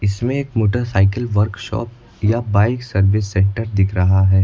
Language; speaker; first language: Hindi; native; Hindi